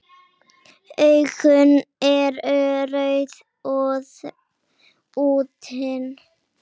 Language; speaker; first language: Icelandic; native; Icelandic